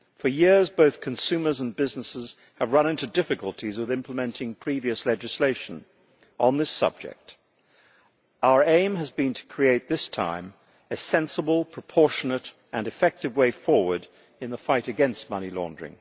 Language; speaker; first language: English; native; English